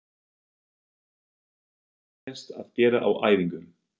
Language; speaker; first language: Icelandic; non-native, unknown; German